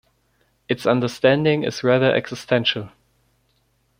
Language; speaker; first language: English; non-native, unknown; German